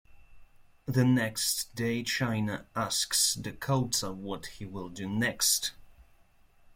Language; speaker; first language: English; non-native, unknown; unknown